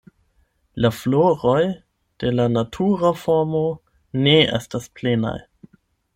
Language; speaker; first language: Esperanto; non-native, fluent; German